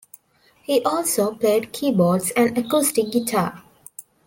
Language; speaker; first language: English; non-native, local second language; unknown